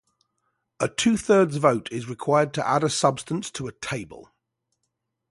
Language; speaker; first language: English; native; English